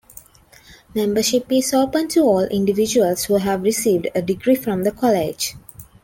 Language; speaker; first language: English; non-native, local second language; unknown